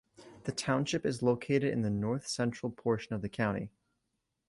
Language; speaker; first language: English; native; English